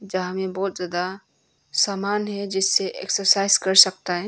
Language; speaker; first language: Hindi; non-native, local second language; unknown